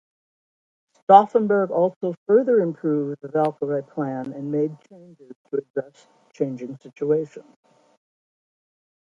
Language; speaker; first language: English; native; English